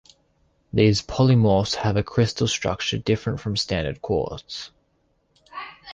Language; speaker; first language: English; native; English